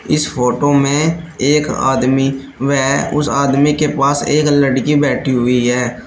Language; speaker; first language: Hindi; native; Hindi